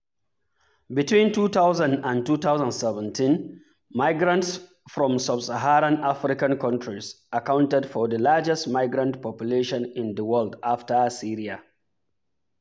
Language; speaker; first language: English; non-native, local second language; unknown